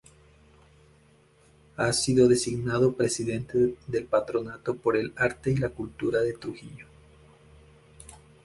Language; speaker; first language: Spanish; native; Spanish